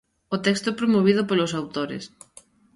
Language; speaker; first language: Galician; native; Galician